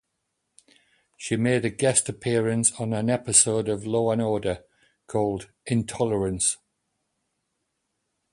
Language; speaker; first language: English; native; English